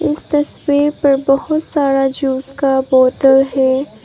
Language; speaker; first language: Hindi; non-native, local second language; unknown